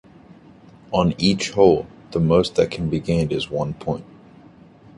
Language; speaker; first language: English; native; English